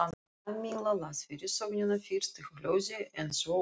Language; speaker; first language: Icelandic; non-native, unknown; Russian